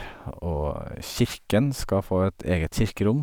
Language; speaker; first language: Norwegian; native; Norwegian